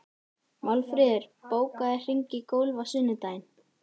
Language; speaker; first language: Icelandic; native; Icelandic